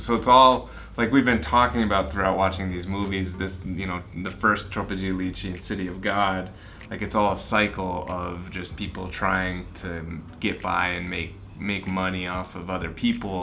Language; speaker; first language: English; native; English